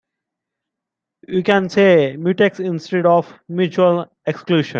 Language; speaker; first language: English; non-native, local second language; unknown